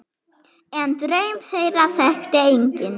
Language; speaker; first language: Icelandic; non-native, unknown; German